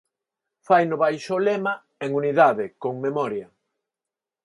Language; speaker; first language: Galician; non-native, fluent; Spanish